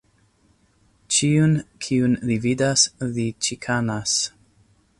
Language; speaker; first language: Esperanto; non-native, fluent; English